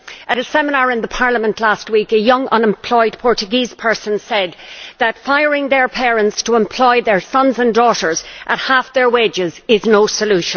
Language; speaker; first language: English; native; English